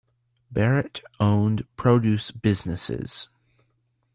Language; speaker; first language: English; native; English